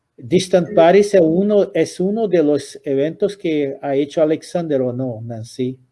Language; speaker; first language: Spanish; non-native, related language; Portuguese